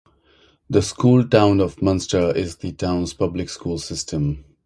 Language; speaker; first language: English; non-native, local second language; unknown